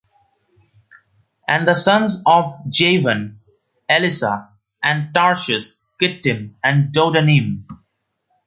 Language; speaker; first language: English; non-native, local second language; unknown